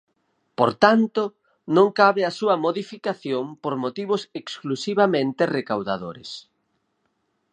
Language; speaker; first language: Galician; native; Galician